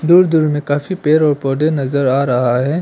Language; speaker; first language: Hindi; non-native, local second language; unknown